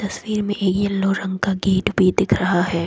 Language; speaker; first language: Hindi; non-native, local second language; Assamese